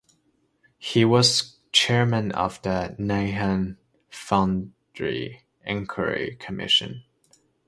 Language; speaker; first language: English; non-native, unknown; Chinese